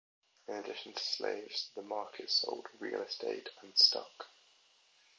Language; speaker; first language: English; native; English